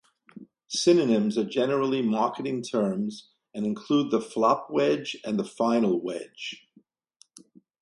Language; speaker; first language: English; native; English